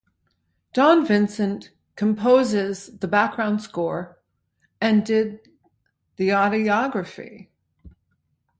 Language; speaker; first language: English; native; English